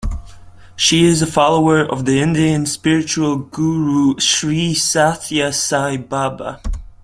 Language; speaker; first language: English; non-native, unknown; Latvian